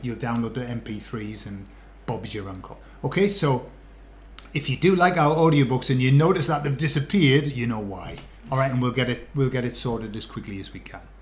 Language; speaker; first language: English; native; English